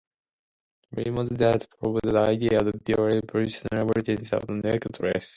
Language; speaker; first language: English; non-native, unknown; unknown